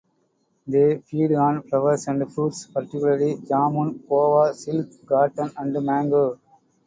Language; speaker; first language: English; non-native, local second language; Tamil